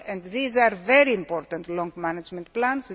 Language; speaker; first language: English; non-native, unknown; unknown